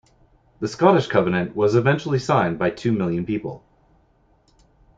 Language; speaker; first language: English; native; English